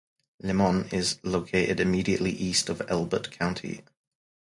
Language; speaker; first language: English; native; English